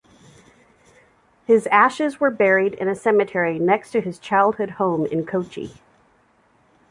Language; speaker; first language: English; native; English